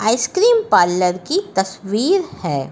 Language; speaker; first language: Hindi; native; Hindi